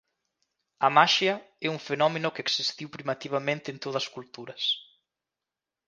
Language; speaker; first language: Galician; native; Galician